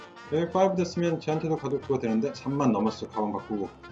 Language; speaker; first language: Korean; native; Korean